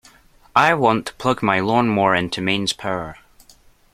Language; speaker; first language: English; native; English